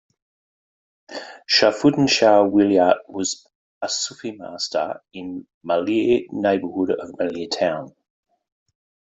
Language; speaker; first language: English; native; English